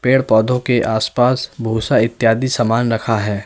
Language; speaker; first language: Hindi; native; Hindi